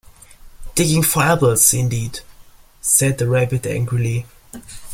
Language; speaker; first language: English; non-native, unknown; German